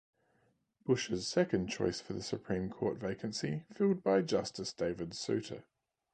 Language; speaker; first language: English; native; English